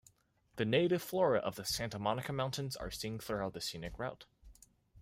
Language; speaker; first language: English; non-native, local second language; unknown